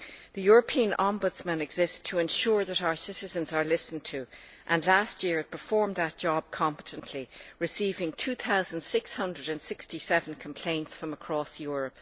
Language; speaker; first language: English; native; English